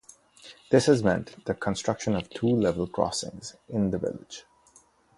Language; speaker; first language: English; non-native, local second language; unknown